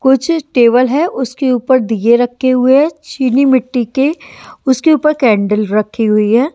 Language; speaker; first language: Hindi; native; Hindi